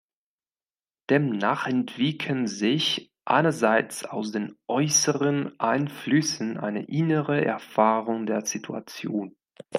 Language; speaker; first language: German; non-native, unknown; Spanish